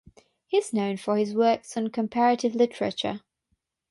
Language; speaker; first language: English; non-native, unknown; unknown